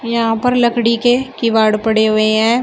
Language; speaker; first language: Hindi; native; Hindi